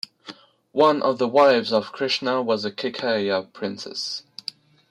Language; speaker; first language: English; non-native, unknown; French